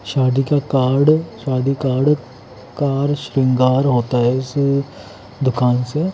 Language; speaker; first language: Hindi; native; Hindi